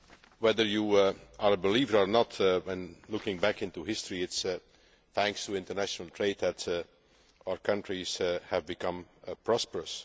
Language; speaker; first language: English; non-native, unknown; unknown